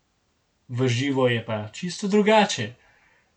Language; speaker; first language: Slovenian; native; Slovenian